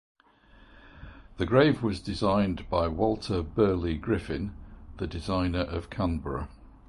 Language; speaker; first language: English; native; English